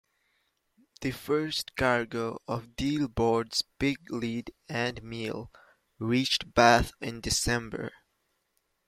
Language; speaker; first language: English; native; English